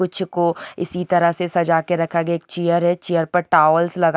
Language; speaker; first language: Hindi; native; Hindi